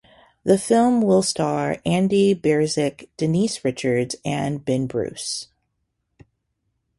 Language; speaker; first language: English; native; English